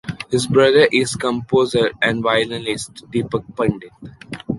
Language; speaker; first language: English; non-native, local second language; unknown